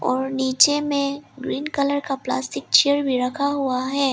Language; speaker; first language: Hindi; early bilingual, other home language; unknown